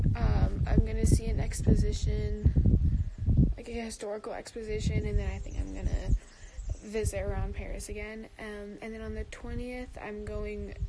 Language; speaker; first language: English; native; English